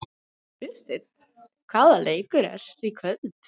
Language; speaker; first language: Icelandic; native; Icelandic